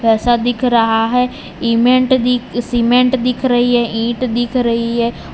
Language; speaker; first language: Hindi; non-native, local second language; Gujarati